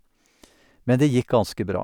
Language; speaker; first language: Norwegian; native; Norwegian